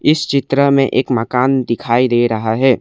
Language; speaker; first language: Hindi; non-native, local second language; Assamese